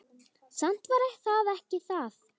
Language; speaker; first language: Icelandic; native; Icelandic